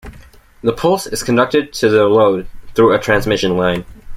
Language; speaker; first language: English; native; English